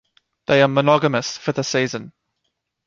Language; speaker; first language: English; native; English